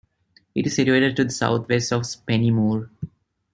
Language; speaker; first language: English; non-native, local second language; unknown